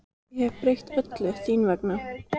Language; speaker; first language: Icelandic; native; Icelandic